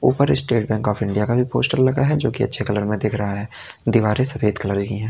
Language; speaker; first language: Hindi; native; Hindi